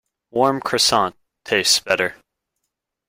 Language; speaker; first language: English; native; English